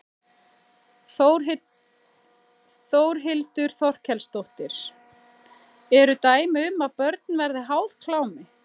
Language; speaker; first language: Icelandic; native; Icelandic